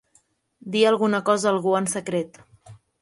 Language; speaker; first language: Catalan; native; Catalan